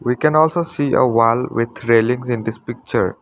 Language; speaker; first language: English; non-native, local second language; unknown